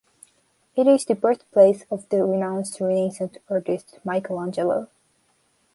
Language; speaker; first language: English; non-native, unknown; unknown